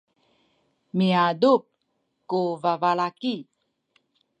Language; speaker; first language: Sakizaya; native; Sakizaya